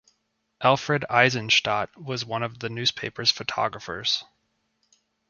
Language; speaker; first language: English; native; English